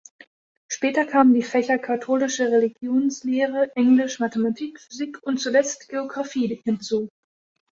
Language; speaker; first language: German; native; German